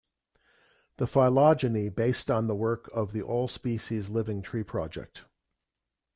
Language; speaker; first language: English; native; English